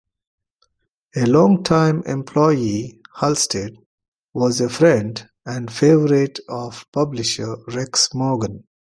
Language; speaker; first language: English; non-native, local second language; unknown